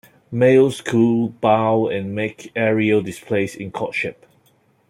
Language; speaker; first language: English; non-native, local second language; Cantonese